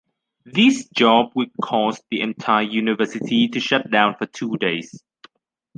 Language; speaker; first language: English; native; English